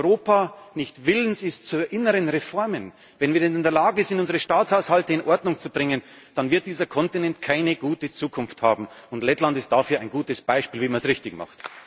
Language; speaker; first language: German; native; German